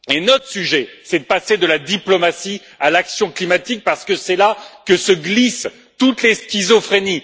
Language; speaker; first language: French; native; French